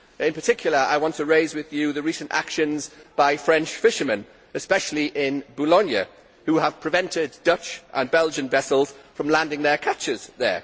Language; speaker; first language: English; native; English